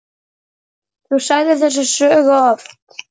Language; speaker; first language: Icelandic; native; Icelandic